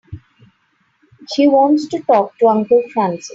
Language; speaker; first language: English; non-native, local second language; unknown